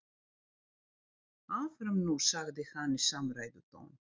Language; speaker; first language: Icelandic; non-native, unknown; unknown